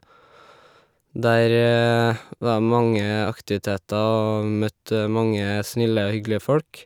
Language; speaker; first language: Norwegian; native; Norwegian